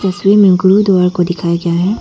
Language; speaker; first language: Hindi; non-native, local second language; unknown